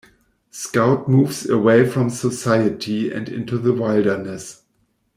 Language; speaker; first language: English; non-native, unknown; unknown